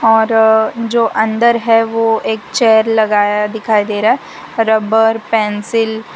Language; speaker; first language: Hindi; non-native, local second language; Gujarati